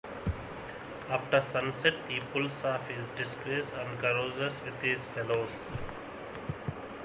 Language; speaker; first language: English; non-native, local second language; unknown